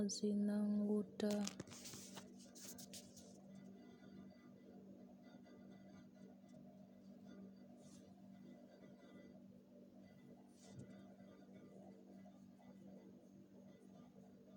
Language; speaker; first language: Hausa; native; Hausa